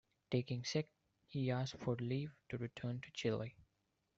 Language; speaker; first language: English; non-native, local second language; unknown